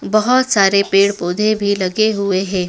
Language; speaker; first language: Hindi; native; Hindi